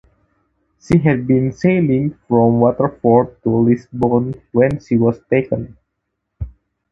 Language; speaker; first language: English; non-native, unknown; Javanese